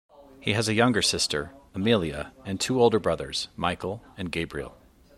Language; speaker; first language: English; native; English